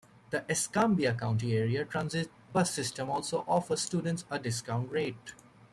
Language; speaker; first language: English; native; English